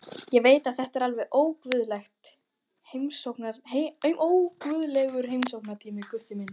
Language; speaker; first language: Icelandic; native; Icelandic